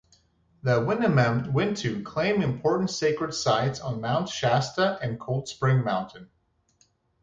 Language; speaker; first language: English; native; English